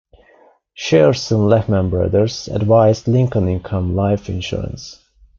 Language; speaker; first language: English; non-native, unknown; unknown